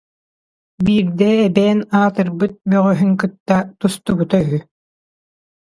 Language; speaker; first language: Yakut; non-native, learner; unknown